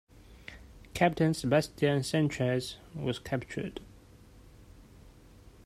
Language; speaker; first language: English; non-native, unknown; Chinese